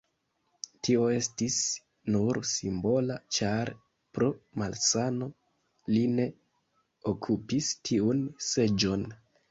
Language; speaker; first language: Esperanto; non-native, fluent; Kinyarwanda